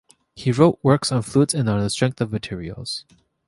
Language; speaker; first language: English; native; English